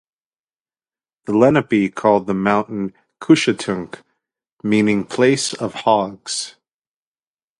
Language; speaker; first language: English; native; English